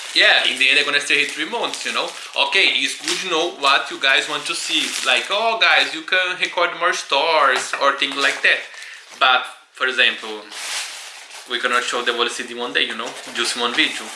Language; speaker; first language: English; non-native, fluent; Portuguese